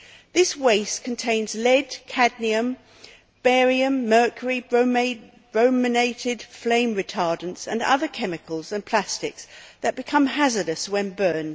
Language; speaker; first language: English; native; English